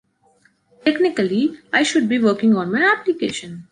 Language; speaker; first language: English; non-native, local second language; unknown